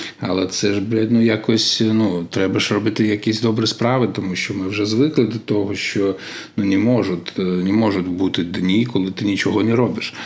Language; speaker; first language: Ukrainian; non-native, local second language; Russian